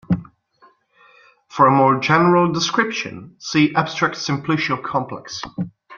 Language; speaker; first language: English; non-native, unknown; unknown